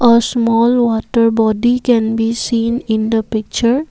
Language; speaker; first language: English; non-native, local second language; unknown